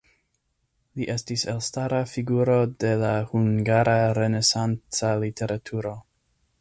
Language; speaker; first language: Esperanto; non-native, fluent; English